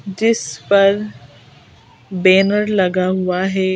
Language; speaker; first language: Hindi; native; Hindi